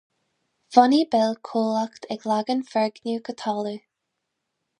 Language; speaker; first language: Irish; non-native, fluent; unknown